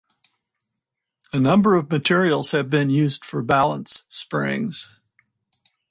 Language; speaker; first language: English; native; English